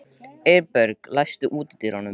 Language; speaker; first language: Icelandic; native; Icelandic